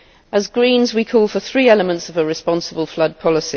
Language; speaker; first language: English; native; English